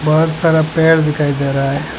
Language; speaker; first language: Hindi; non-native, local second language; Bangla